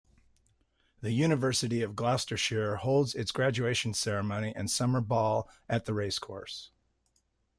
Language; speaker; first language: English; native; English